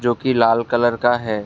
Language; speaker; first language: Hindi; non-native, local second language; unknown